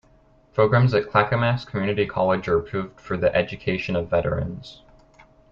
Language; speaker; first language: English; native; English